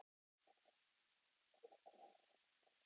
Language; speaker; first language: Icelandic; native; Icelandic